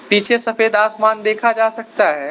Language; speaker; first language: Hindi; non-native, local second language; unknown